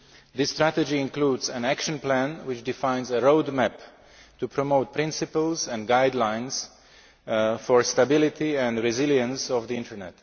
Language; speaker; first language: English; non-native, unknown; Slovak